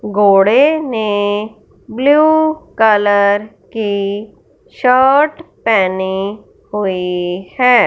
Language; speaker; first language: Hindi; non-native, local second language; Punjabi